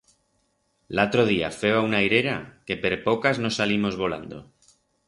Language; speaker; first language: Aragonese; non-native, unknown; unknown